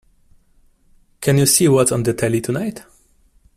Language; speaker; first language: English; non-native, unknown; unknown